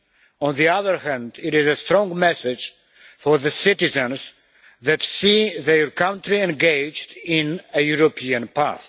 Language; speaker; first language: English; non-native, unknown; Polish